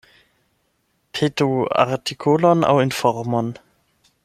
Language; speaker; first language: Esperanto; non-native, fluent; German